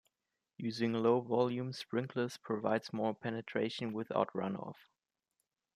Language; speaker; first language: English; non-native, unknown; German